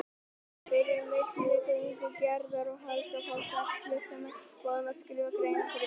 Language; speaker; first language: Icelandic; native; Icelandic